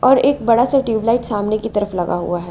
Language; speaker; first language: Hindi; native; Hindi